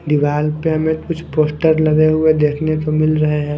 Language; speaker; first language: Hindi; non-native, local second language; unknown